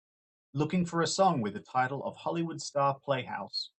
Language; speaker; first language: English; native; English